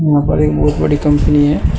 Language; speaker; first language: Hindi; native; Hindi